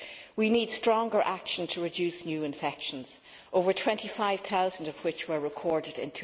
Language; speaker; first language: English; native; English